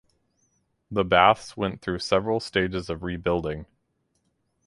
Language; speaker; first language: English; native; English